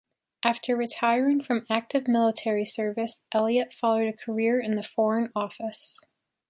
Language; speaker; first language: English; native; English